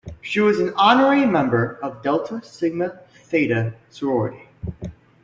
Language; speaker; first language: English; native; English